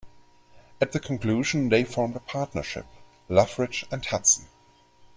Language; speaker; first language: English; non-native, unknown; German